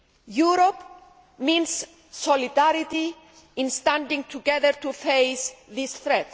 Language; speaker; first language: English; non-native, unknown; Greek